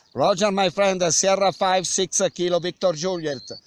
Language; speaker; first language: English; non-native, learner; Italian